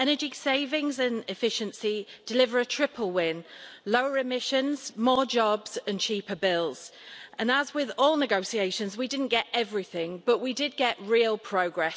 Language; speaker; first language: English; native; English